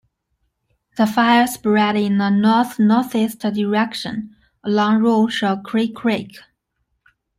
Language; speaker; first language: English; non-native, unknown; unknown